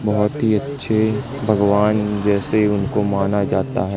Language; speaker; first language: Hindi; native; Hindi